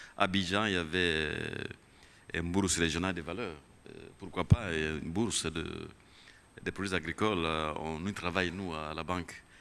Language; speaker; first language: French; non-native, local second language; Kinyarwanda